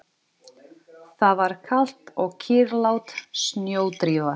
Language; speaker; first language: Icelandic; non-native, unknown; Portuguese